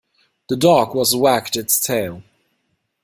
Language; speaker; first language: English; non-native, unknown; German